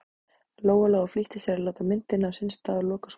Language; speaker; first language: Icelandic; native; Icelandic